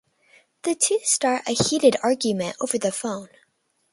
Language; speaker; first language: English; native; English